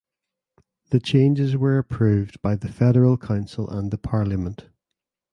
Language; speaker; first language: English; native; English